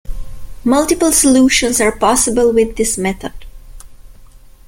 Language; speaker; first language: English; non-native, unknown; German